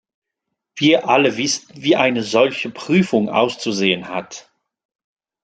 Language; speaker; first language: German; non-native, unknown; French